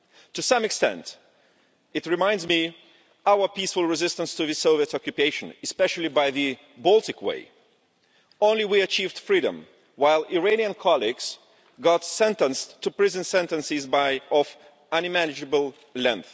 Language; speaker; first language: English; non-native, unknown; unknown